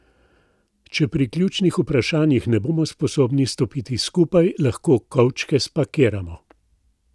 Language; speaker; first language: Slovenian; native; Slovenian